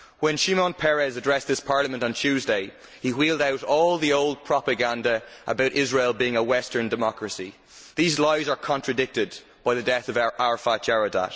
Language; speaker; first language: English; native; English